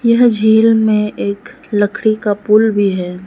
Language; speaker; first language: Hindi; non-native, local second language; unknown